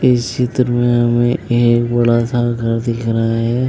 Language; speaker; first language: Hindi; native; Hindi